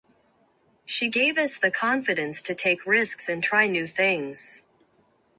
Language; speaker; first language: English; non-native, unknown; Japanese